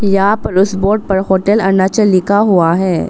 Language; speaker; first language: Hindi; non-native, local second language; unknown